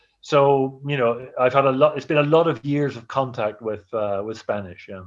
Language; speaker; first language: English; native; English